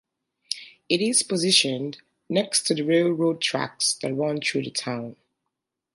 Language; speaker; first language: English; native; English